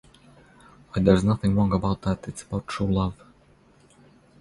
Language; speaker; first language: English; non-native, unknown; Croatian